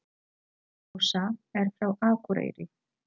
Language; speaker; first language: Icelandic; non-native, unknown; Polish